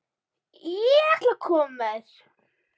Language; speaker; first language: Icelandic; native; Icelandic